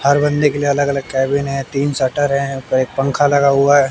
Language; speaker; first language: Hindi; native; Hindi